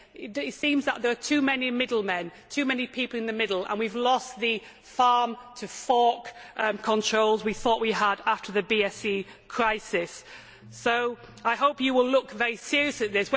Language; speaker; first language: English; native; English